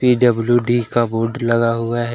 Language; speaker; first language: Hindi; native; Hindi